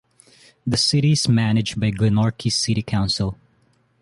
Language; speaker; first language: English; non-native, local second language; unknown